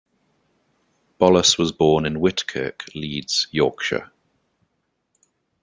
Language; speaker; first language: English; native; English